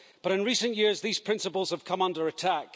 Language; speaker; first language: English; native; English